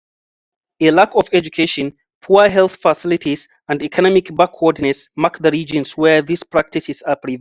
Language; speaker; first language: English; non-native, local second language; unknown